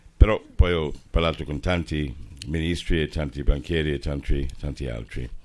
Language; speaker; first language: Italian; non-native, fluent; English